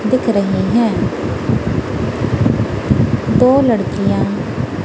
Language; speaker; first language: Hindi; non-native, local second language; Punjabi